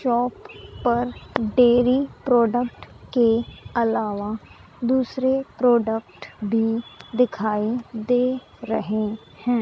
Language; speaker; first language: Hindi; native; Hindi